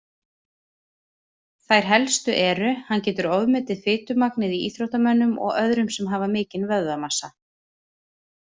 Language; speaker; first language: Icelandic; native; Icelandic